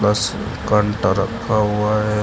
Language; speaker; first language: Hindi; native; Hindi